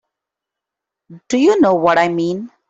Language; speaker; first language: English; non-native, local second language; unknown